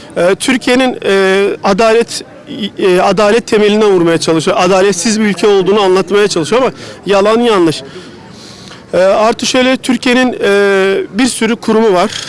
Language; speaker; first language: Turkish; native; Turkish